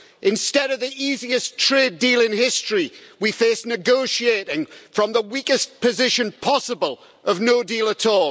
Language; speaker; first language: English; native; English